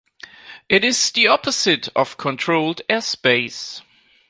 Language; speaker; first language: English; non-native, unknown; German